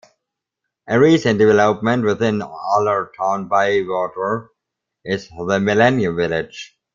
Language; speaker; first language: English; non-native, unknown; German